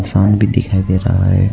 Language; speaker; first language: Hindi; non-native, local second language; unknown